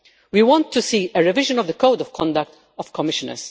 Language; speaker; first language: English; non-native, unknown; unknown